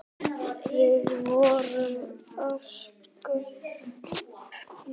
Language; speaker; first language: Icelandic; native; Icelandic